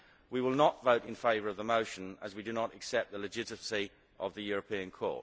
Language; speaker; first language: English; native; English